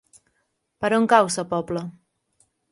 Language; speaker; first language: Catalan; native; Catalan